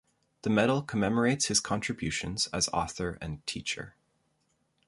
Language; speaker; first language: English; native; English